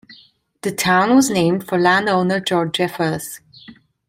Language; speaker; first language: English; non-native, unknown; Italian